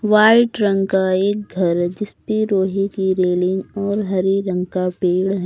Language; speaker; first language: Hindi; native; Hindi